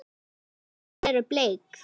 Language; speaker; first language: Icelandic; native; Icelandic